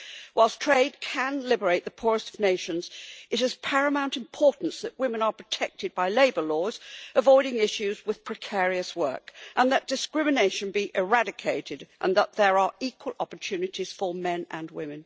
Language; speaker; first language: English; native; English